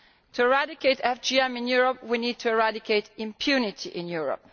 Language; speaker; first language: English; non-native, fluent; Italian